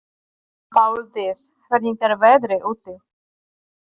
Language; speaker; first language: Icelandic; non-native, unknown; Polish